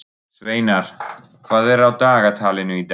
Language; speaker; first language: Icelandic; non-native, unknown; German